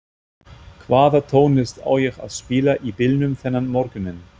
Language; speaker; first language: Icelandic; non-native, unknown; German